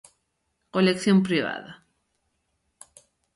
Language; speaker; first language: Galician; native; Galician